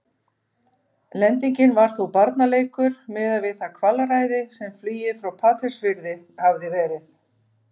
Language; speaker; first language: Icelandic; native; Icelandic